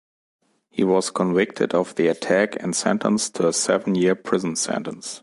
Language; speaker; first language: English; non-native, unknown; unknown